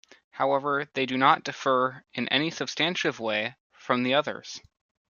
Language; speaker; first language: English; native; English